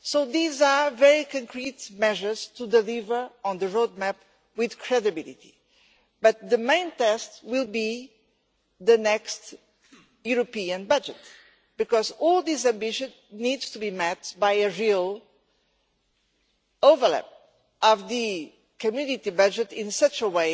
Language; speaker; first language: English; non-native, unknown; Portuguese